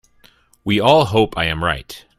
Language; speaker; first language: English; native; English